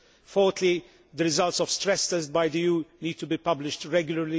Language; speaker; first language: English; non-native, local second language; Maltese